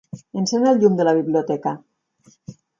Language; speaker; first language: Catalan; native; Catalan